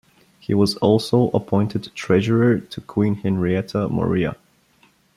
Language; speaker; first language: English; non-native, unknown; Bulgarian